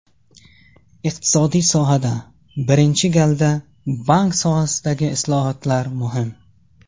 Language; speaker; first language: Uzbek; non-native, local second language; Tajik